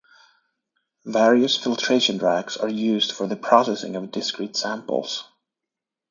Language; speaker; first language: English; native; English